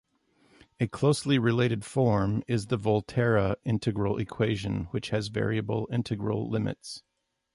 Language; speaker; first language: English; native; English